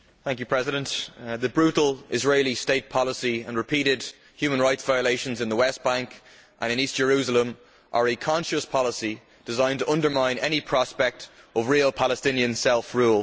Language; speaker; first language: English; native; English